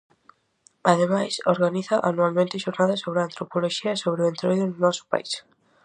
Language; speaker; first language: Galician; native; Galician